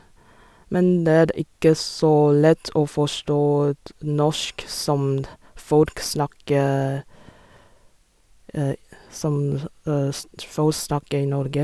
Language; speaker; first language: Norwegian; non-native, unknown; Chinese